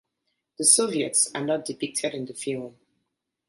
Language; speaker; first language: English; native; English